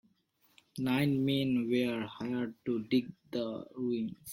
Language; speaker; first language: English; non-native, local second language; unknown